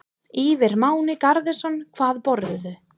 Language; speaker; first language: Icelandic; non-native, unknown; English